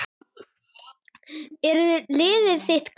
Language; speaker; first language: Icelandic; native; Icelandic